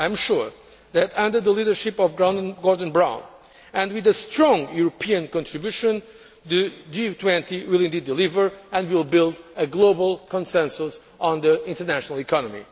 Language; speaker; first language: English; non-native, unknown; Portuguese